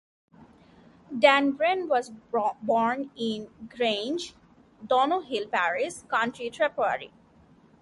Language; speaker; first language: English; non-native, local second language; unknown